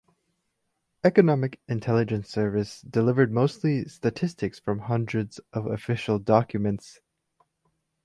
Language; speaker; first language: English; native; English